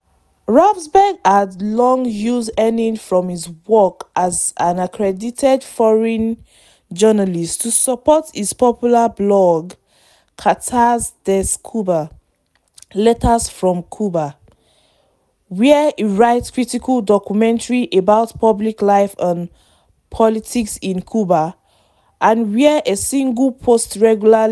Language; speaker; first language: English; non-native, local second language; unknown